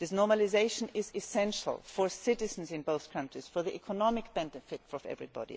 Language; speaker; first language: English; non-native, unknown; German